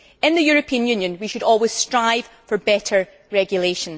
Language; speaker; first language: English; native; English